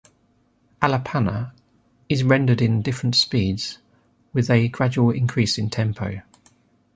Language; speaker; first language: English; native; English